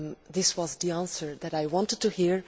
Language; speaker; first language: English; non-native, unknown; Dutch